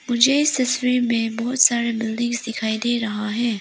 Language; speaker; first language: Hindi; non-native, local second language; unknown